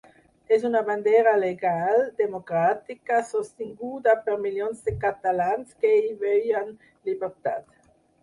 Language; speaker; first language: Catalan; non-native, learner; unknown